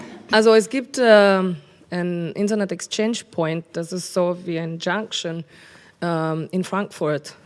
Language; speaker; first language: German; non-native, learner; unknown